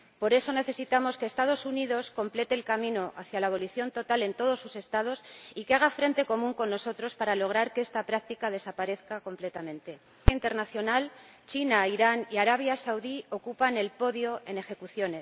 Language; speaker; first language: Spanish; native; Spanish